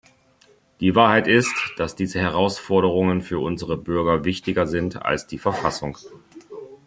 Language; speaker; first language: German; native; German